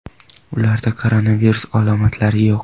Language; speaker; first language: Uzbek; non-native, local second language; Kara-Kalpak